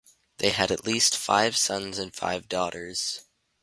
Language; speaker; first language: English; native; English